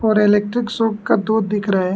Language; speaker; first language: Hindi; non-native, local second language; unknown